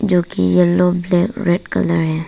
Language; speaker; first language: Hindi; non-native, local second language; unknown